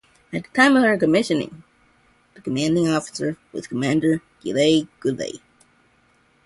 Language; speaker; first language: English; non-native, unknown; Georgian